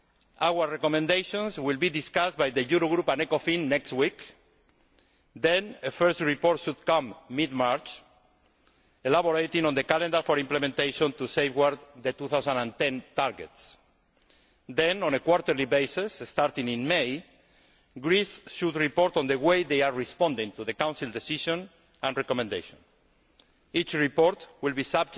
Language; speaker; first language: English; non-native, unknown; Spanish